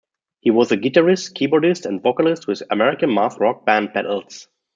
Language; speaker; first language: English; non-native, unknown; German